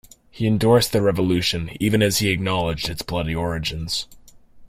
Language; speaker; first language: English; native; English